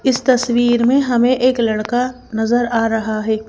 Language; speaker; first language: Hindi; native; Hindi